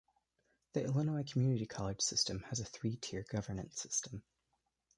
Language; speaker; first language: English; native; English